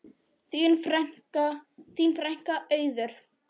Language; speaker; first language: Icelandic; non-native, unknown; Polish